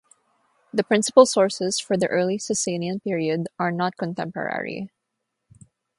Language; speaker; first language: English; non-native, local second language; Filipino